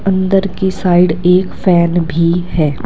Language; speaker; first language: Hindi; native; Hindi